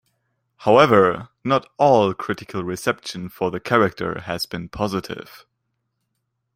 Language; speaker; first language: English; non-native, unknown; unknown